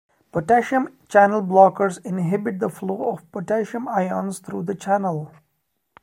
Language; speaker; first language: English; non-native, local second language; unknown